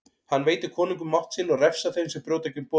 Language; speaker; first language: Icelandic; native; Icelandic